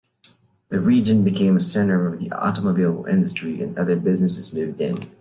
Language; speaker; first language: English; non-native, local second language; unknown